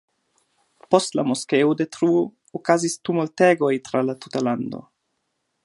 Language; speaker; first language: Esperanto; non-native, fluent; German